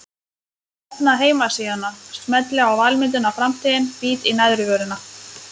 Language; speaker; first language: Icelandic; non-native, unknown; Lithuanian